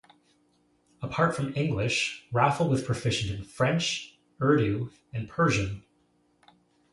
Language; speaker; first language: English; native; English